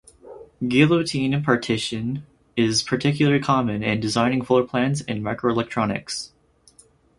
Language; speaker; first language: English; native; English